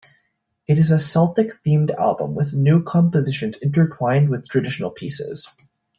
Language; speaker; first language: English; native; English